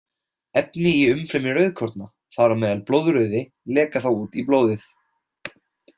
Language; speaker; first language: Icelandic; native; Icelandic